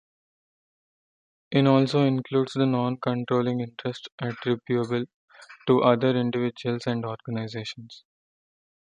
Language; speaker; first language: English; non-native, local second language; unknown